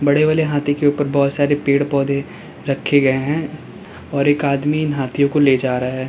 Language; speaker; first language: Hindi; native; Hindi